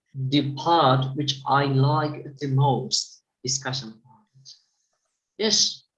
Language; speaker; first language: English; non-native, fluent; Turkish